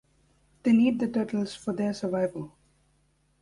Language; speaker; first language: English; native; English